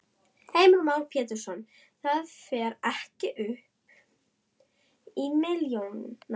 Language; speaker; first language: Icelandic; non-native, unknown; German